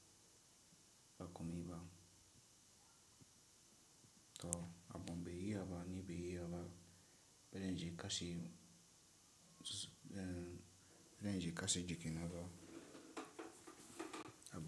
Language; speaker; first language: Hausa; non-native, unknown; Tiv